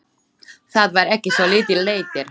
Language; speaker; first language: Icelandic; non-native, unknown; Slovak